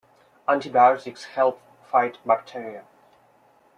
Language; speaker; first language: English; native; English